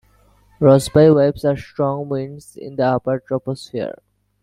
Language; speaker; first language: English; non-native, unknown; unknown